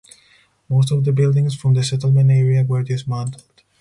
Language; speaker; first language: English; non-native, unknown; Spanish